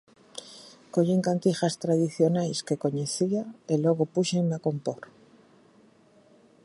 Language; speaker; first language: Galician; native; Galician